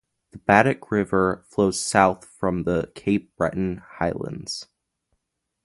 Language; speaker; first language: English; native; English